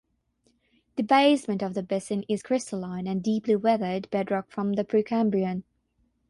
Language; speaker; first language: English; non-native, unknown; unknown